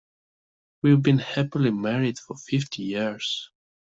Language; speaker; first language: English; non-native, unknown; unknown